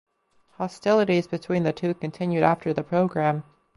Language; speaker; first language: English; native; English